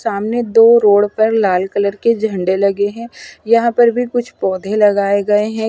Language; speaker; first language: Hindi; non-native, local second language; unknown